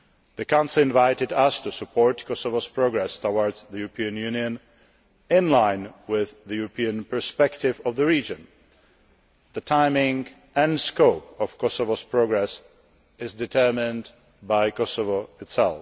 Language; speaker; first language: English; non-native, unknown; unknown